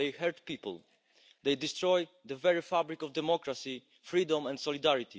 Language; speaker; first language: English; non-native, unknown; Polish